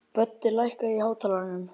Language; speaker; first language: Icelandic; native; Icelandic